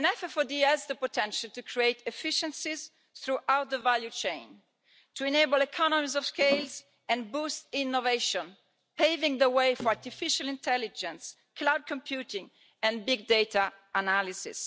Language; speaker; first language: English; non-native, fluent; Italian